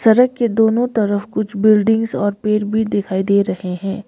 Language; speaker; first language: Hindi; non-native, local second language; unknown